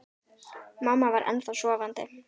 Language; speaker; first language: Icelandic; native; Icelandic